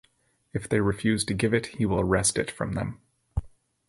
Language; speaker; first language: English; native; English